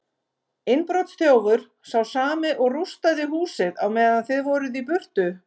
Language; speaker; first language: Icelandic; native; Icelandic